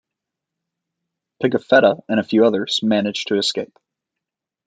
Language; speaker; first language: English; native; English